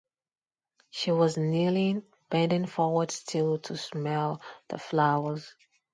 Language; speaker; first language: English; non-native, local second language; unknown